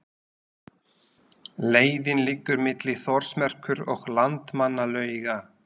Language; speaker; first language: Icelandic; non-native, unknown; Slovak